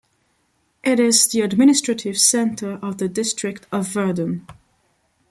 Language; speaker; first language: English; non-native, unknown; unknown